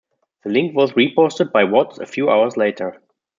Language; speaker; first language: English; non-native, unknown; German